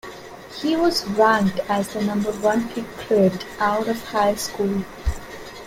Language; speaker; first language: English; non-native, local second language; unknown